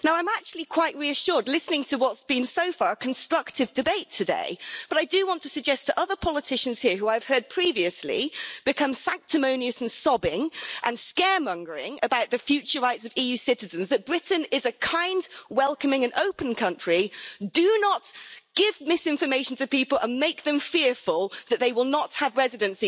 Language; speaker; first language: English; native; English